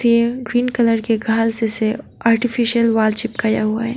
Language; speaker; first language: Hindi; non-native, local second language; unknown